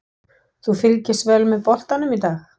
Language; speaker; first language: Icelandic; non-native, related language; Danish